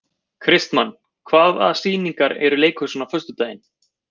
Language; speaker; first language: Icelandic; native; Icelandic